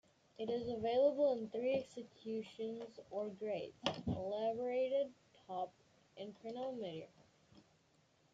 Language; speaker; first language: English; native; English